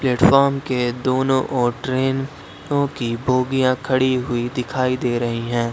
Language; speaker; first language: Hindi; native; Hindi